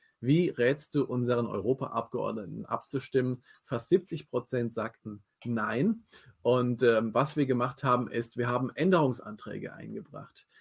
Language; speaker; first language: German; native; German